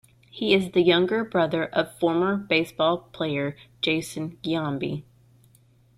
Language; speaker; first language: English; native; English